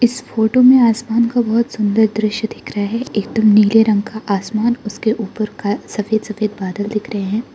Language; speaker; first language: Hindi; non-native, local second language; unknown